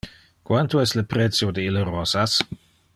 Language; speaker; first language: Interlingua; non-native, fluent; Dutch